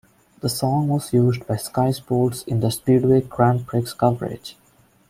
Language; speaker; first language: English; non-native, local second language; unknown